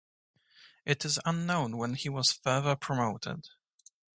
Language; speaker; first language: English; native; English